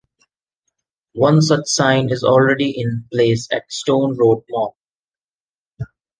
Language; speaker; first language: English; non-native, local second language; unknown